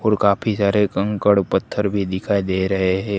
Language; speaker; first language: Hindi; non-native, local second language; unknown